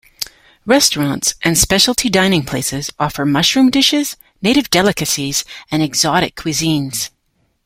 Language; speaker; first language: English; native; English